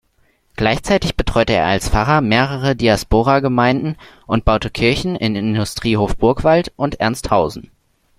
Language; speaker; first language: German; native; German